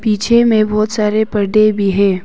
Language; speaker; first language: Hindi; non-native, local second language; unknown